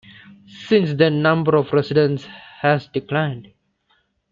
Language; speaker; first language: English; non-native, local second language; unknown